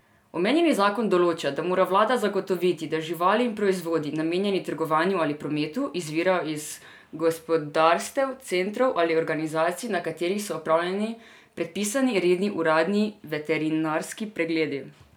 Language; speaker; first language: Slovenian; non-native, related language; Serbian